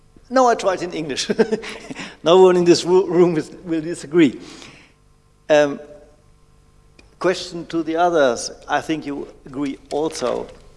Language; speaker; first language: English; non-native, learner; German